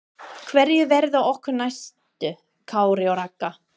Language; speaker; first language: Icelandic; non-native, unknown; English